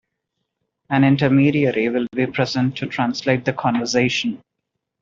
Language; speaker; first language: English; non-native, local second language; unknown